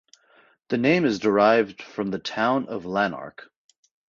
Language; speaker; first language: English; native; English